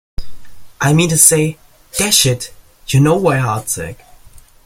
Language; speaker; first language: English; non-native, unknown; German